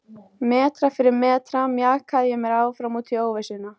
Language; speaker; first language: Icelandic; native; Icelandic